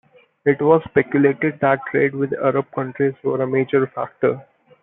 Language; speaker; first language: English; non-native, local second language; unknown